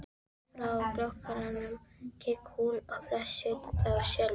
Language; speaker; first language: Icelandic; non-native, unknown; Filipino